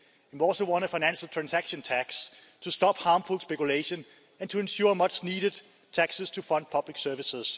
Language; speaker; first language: English; non-native, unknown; Danish